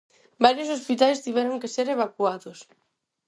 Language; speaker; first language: Galician; non-native, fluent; Spanish